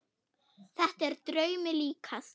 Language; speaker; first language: Icelandic; non-native, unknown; German